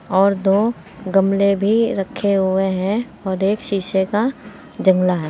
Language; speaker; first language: Hindi; native; Hindi